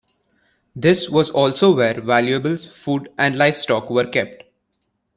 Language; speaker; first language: English; non-native, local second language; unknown